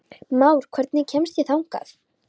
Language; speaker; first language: Icelandic; non-native, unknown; Polish